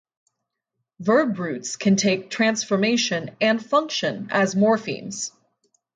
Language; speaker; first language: English; native; English